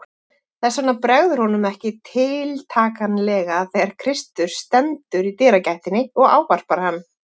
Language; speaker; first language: Icelandic; native; Icelandic